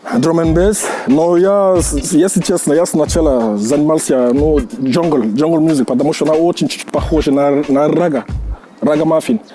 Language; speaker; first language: Russian; non-native, fluent; English